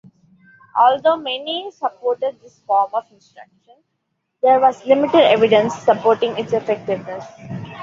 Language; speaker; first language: English; non-native, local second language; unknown